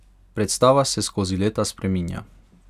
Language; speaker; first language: Slovenian; non-native, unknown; Hungarian